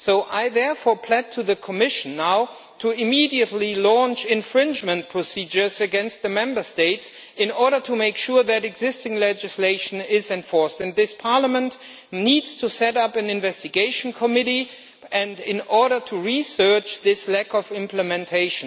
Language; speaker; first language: English; non-native, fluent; German